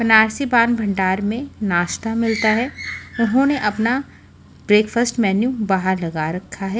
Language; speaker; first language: Hindi; native; Hindi